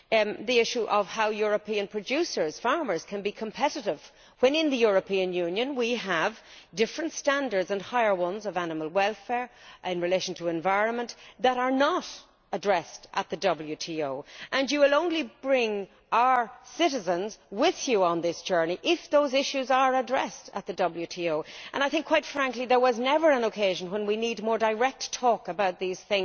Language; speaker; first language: English; native; English